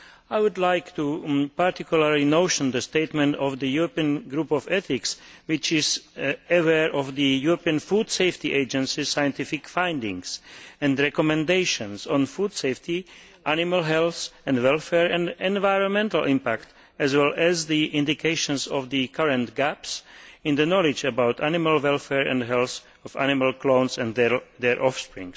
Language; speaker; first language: English; non-native, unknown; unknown